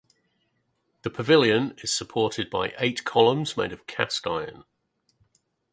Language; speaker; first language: English; native; English